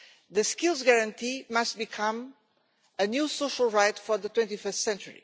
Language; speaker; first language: English; non-native, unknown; Portuguese